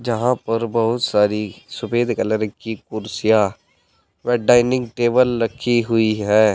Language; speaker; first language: Hindi; native; Hindi